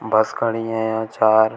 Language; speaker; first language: Hindi; native; Hindi